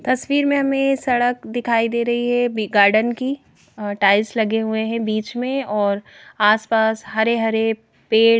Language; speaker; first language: Hindi; native; Hindi